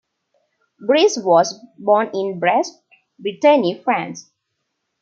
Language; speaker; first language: English; non-native, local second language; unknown